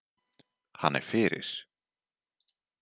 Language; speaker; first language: Icelandic; native; Icelandic